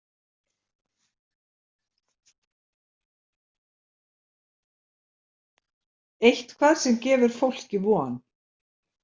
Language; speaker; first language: Icelandic; native; Icelandic